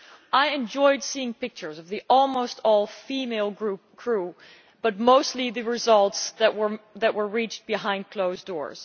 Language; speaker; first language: English; non-native, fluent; Dutch